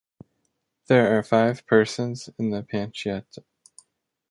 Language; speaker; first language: English; native; English